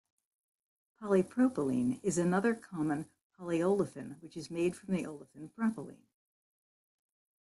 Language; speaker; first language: English; native; English